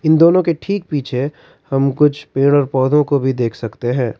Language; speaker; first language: Hindi; non-native, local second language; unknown